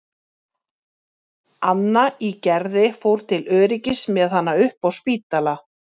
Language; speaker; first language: Icelandic; native; Icelandic